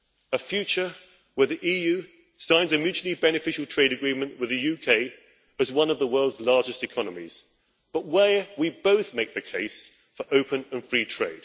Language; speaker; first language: English; native; English